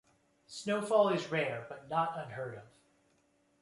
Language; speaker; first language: English; native; English